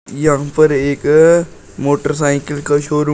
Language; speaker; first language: Hindi; native; Hindi